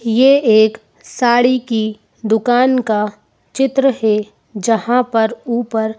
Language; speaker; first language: Hindi; native; Hindi